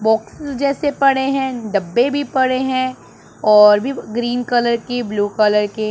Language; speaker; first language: Hindi; non-native, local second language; Punjabi